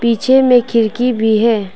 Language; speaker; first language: Hindi; non-native, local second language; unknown